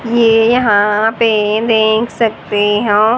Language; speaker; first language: Hindi; native; Hindi